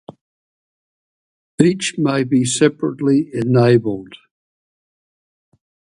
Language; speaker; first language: English; native; English